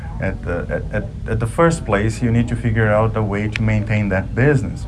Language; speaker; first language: English; non-native, fluent; Portuguese